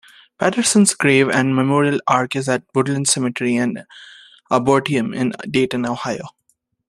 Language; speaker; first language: English; native; English